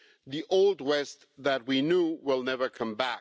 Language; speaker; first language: English; non-native, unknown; German